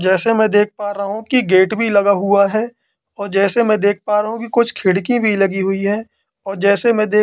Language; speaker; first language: Hindi; native; Hindi